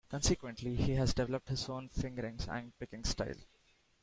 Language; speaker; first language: English; non-native, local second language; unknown